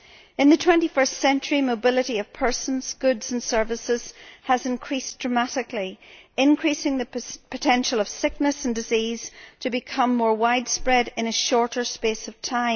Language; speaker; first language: English; native; English